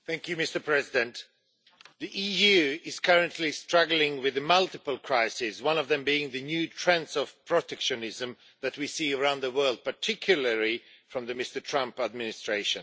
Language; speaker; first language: English; non-native, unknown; Swedish